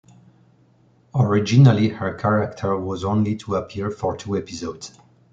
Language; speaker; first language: English; non-native, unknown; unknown